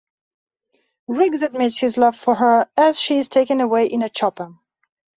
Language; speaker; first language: English; non-native, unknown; Belarusian